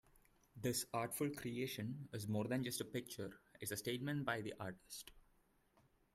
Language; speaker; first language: English; non-native, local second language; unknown